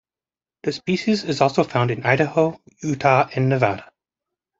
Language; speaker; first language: English; native; English